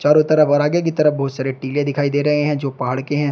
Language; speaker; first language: Hindi; native; Hindi